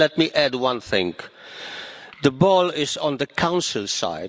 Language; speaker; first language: English; non-native, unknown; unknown